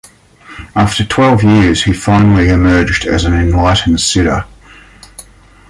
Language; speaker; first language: English; native; English